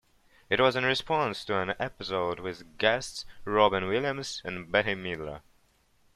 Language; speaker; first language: English; non-native, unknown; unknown